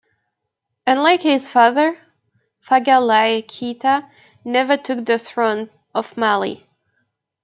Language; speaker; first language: English; native; English